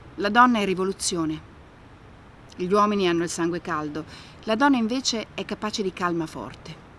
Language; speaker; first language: Italian; non-native, fluent; Kabyle